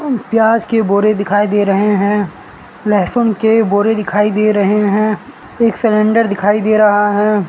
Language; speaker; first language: Hindi; non-native, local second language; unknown